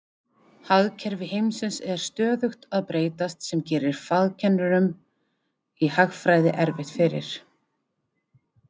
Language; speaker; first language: Icelandic; native; Icelandic